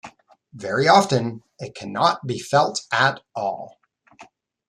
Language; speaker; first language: English; native; English